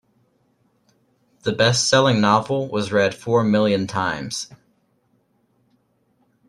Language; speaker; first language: English; native; English